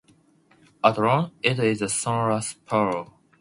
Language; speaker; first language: English; non-native, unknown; Japanese